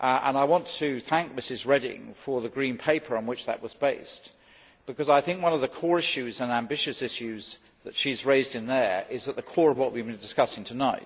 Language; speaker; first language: English; native; English